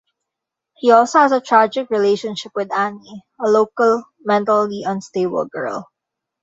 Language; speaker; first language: English; non-native, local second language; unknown